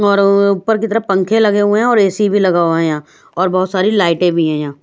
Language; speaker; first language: Hindi; native; Hindi